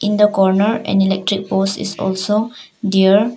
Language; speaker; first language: English; non-native, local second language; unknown